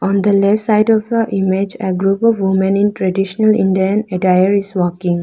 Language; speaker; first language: English; non-native, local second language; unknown